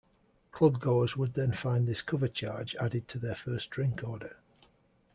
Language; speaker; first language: English; native; English